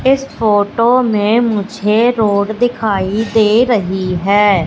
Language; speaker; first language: Hindi; native; Hindi